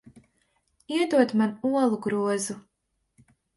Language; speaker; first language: Latvian; native; Latvian